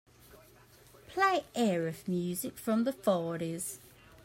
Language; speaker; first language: English; native; English